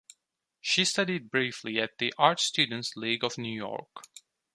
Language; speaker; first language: English; non-native, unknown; Turkish